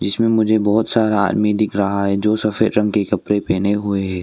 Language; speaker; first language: Hindi; non-native, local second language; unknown